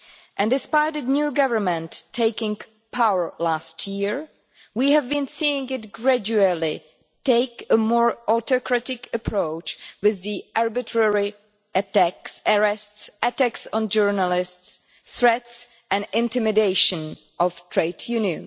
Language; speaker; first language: English; non-native, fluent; Czech